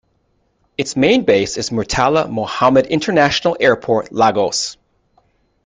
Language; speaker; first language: English; native; English